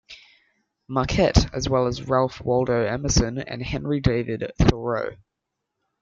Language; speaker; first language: English; native; English